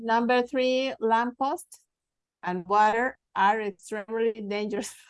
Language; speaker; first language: English; non-native, learner; Spanish